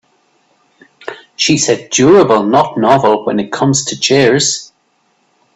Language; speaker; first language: English; native; English